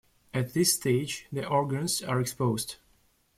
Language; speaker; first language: English; non-native, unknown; Russian